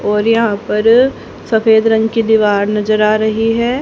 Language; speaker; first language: Hindi; native; Hindi